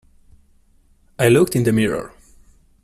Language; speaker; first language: English; non-native, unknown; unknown